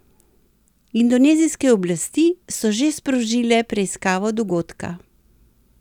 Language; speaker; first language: Slovenian; native; Slovenian